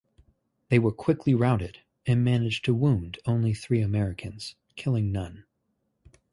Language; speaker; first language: English; native; English